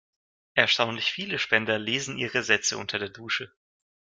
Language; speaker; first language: German; non-native, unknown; Russian